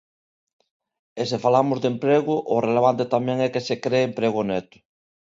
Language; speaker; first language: Galician; non-native, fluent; Spanish